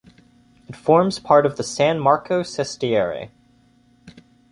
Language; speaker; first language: English; native; English